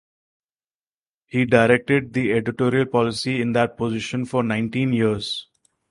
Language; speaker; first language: English; non-native, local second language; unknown